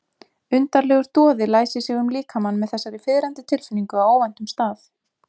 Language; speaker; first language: Icelandic; native; Icelandic